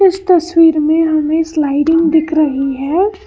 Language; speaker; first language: Hindi; non-native, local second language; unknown